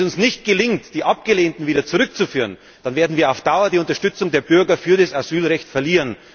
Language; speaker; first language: German; native; German